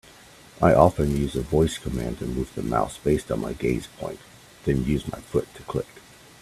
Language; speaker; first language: English; native; English